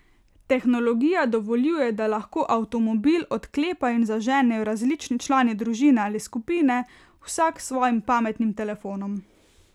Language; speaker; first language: Slovenian; native; Slovenian